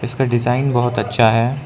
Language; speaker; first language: Hindi; non-native, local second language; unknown